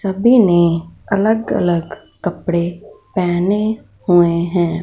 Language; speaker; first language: Hindi; non-native, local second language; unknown